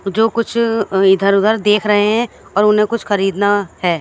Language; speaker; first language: Hindi; native; Hindi